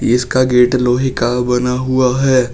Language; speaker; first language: Hindi; native; Hindi